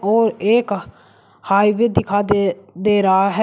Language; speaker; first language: Hindi; native; Hindi